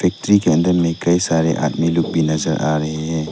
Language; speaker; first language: Hindi; non-native, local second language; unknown